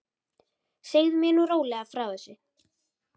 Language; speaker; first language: Icelandic; native; Icelandic